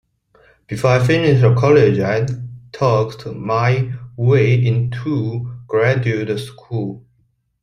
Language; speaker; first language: English; non-native, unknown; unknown